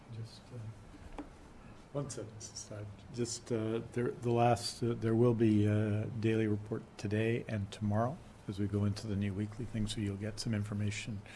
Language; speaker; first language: English; native; English